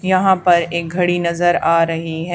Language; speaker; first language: Hindi; native; Hindi